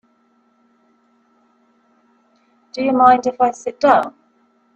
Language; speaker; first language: English; native; English